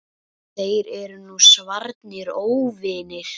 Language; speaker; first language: Icelandic; native; Icelandic